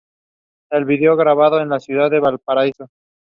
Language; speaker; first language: English; non-native, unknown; Spanish